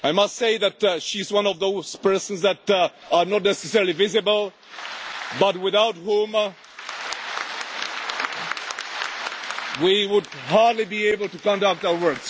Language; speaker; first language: English; non-native, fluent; Czech